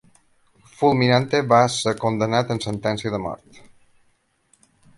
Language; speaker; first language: Catalan; native; Catalan